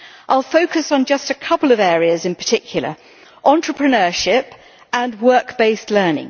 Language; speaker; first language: English; native; English